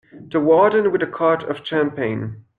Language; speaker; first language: English; non-native, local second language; French